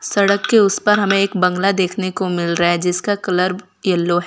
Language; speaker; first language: Hindi; non-native, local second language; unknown